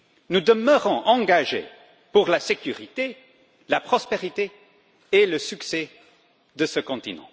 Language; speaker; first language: French; non-native, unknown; English